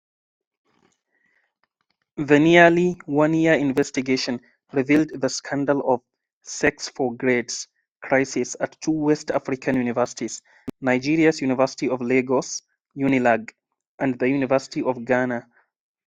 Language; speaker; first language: English; non-native, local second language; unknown